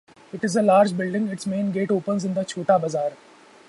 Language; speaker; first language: English; non-native, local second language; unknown